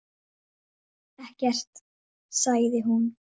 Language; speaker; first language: Icelandic; native; Icelandic